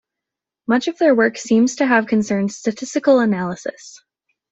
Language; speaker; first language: English; native; English